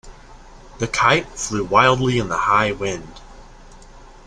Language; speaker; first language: English; native; English